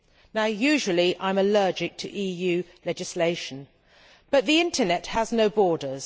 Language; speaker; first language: English; native; English